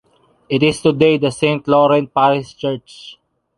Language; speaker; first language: English; non-native, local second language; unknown